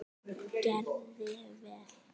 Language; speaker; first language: Icelandic; native; Icelandic